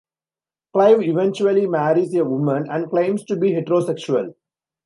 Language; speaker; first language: English; non-native, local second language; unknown